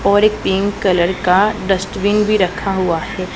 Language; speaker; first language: Hindi; non-native, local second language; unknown